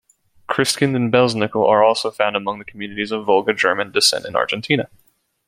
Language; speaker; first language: English; native; English